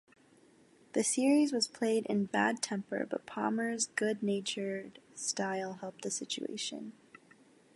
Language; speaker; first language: English; native; English